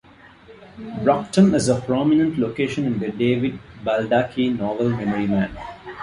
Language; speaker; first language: English; non-native, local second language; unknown